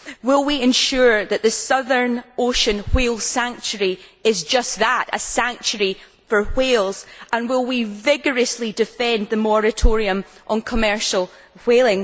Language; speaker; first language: English; native; English